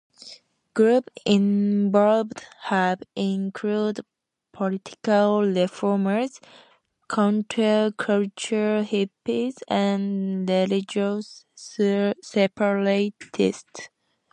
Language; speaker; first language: English; native; English